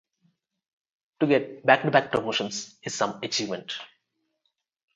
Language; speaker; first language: English; non-native, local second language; Telugu